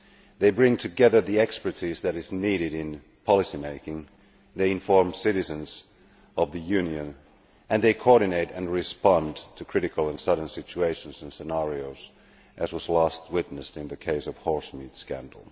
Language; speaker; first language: English; non-native, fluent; Finnish